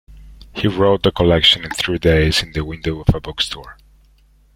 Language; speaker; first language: English; non-native, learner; Spanish